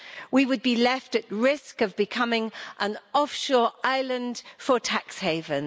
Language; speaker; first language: English; native; English